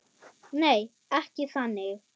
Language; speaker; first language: Icelandic; non-native, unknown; German